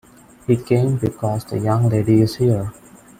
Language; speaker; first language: English; non-native, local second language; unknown